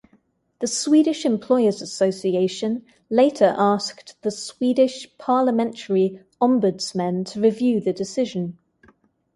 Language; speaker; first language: English; native; English